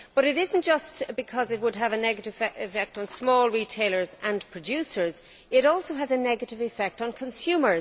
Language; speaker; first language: English; native; English